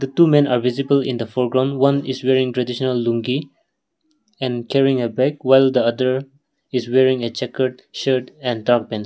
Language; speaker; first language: English; non-native, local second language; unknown